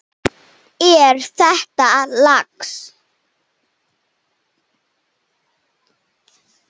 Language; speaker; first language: Icelandic; non-native, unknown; Slovenian